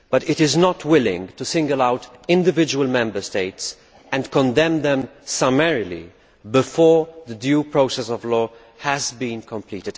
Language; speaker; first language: English; non-native, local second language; Maltese